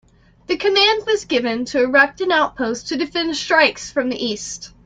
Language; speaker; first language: English; native; English